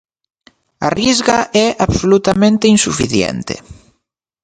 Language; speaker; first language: Galician; native; Galician